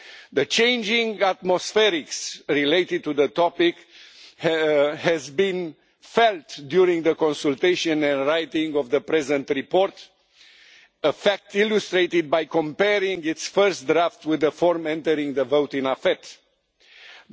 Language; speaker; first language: English; non-native, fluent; Romanian